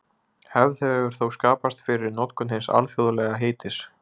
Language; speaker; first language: Icelandic; native; Icelandic